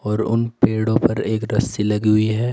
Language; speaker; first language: Hindi; native; Hindi